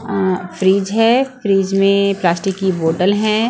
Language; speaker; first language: Hindi; non-native, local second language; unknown